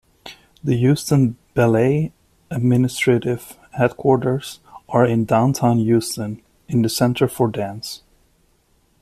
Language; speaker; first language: English; native; English